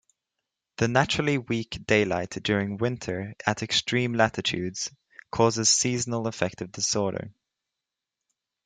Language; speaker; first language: English; native; English